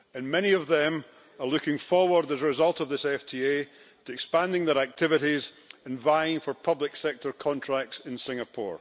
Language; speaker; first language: English; native; English